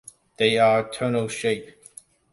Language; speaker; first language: English; non-native, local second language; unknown